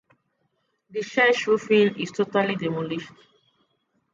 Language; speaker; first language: English; non-native, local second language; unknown